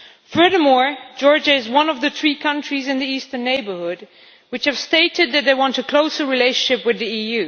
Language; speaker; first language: English; non-native, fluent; Dutch